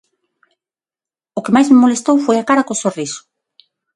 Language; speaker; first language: Galician; non-native, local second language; Spanish